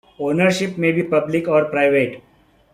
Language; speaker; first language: English; non-native, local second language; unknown